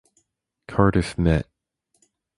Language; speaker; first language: English; native; English